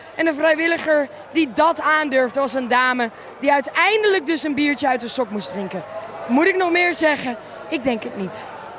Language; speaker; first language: Dutch; native; Dutch